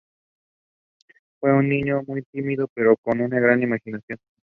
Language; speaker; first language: English; non-native, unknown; Spanish